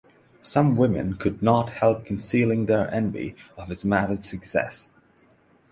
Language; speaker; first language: English; non-native, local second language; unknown